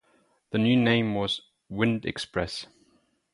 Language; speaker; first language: English; non-native, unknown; German